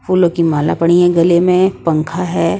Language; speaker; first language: Hindi; non-native, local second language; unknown